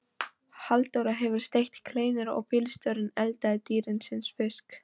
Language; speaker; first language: Icelandic; non-native, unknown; Polish